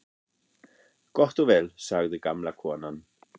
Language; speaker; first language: Icelandic; non-native, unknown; German